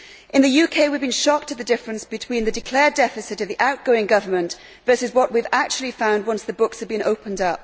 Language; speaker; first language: English; native; English